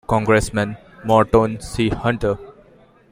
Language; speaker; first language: English; non-native, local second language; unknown